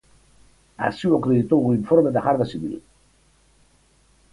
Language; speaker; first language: Galician; native; Galician